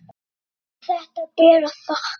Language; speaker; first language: Icelandic; native; Icelandic